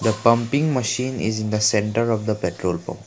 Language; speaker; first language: English; non-native, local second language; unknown